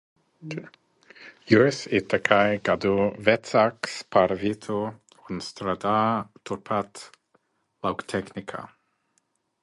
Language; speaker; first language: Latvian; non-native, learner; English